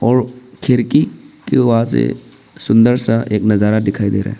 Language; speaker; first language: Hindi; non-native, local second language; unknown